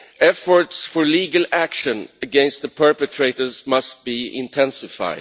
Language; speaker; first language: English; non-native, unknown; Swedish